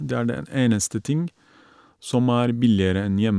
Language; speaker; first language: Norwegian; non-native, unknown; Turkish